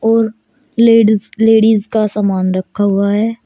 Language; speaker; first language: Hindi; native; Hindi